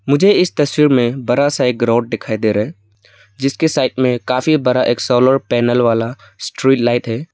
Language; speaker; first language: Hindi; non-native, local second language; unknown